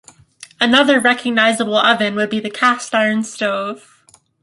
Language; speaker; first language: English; native; English